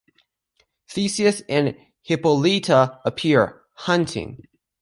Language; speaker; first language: English; native; English